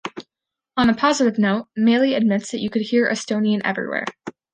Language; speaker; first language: English; native; English